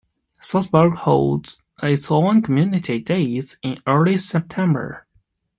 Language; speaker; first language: English; non-native, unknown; Chinese